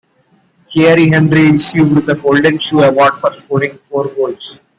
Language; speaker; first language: English; non-native, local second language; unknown